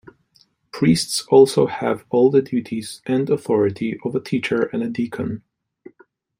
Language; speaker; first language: English; non-native, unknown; Polish